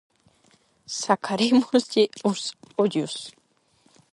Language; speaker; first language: Galician; non-native, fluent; Spanish